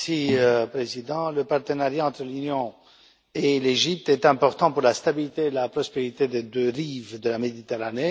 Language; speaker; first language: French; non-native, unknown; Romanian